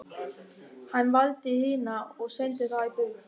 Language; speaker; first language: Icelandic; non-native, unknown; German